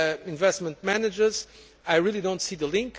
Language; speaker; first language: English; non-native, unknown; Portuguese